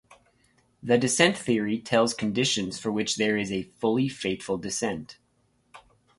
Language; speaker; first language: English; native; English